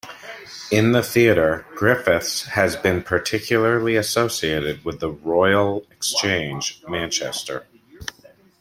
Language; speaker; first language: English; native; English